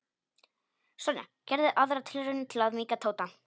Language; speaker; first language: Icelandic; non-native, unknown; Polish